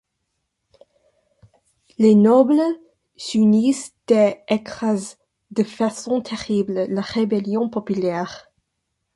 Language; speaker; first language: French; non-native, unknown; English